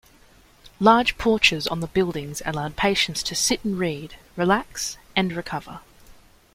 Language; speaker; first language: English; native; English